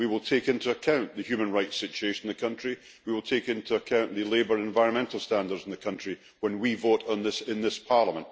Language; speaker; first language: English; native; English